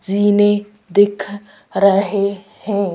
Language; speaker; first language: Hindi; native; Hindi